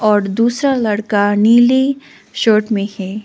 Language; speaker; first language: Hindi; non-native, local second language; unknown